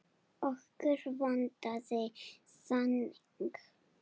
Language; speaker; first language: Icelandic; non-native, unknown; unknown